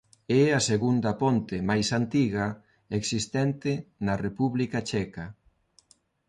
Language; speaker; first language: Galician; non-native, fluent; Spanish